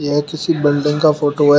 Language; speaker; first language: Hindi; native; Hindi